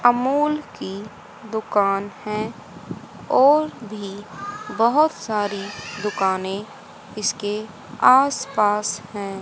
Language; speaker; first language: Hindi; native; Hindi